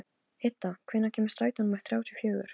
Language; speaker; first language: Icelandic; non-native, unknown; Polish